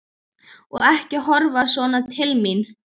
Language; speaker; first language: Icelandic; native; Icelandic